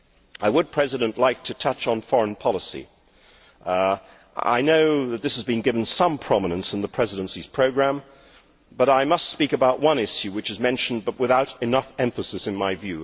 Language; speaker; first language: English; native; English